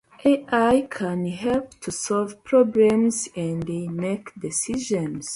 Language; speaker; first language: English; native; English